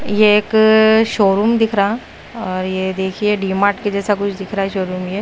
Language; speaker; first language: Hindi; non-native, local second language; Punjabi